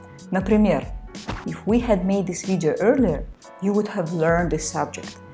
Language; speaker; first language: English; non-native, fluent; Russian